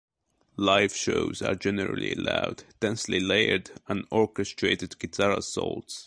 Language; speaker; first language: English; native; English